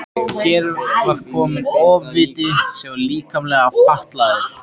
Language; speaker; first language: Icelandic; native; Icelandic